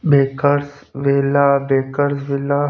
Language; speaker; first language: Hindi; non-native, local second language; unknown